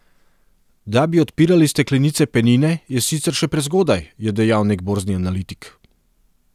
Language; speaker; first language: Slovenian; non-native, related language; Serbian